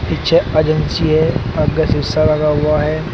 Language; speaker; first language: Hindi; native; Hindi